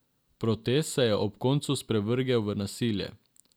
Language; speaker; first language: Slovenian; non-native, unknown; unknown